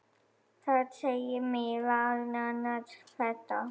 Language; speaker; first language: Icelandic; non-native, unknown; German